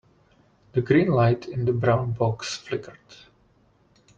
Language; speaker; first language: English; non-native, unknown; Czech